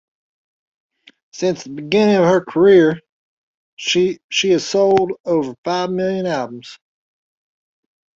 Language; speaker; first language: English; native; English